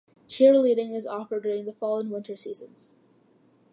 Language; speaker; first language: English; early bilingual, other home language; Malayalam